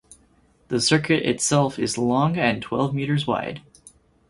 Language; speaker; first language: English; native; English